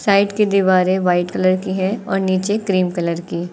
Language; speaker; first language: Hindi; native; Hindi